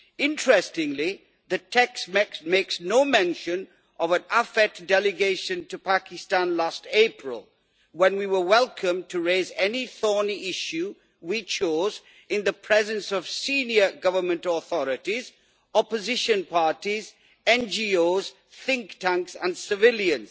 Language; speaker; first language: English; native; English